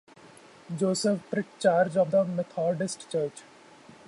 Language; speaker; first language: English; non-native, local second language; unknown